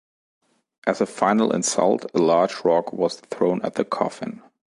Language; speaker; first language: English; non-native, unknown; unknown